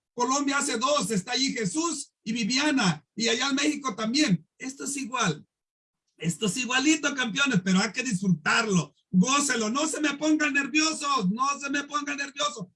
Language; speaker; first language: Spanish; native; Spanish